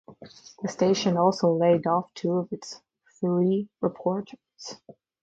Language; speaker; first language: English; non-native, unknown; Russian